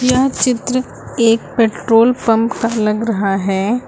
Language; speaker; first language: Hindi; native; Hindi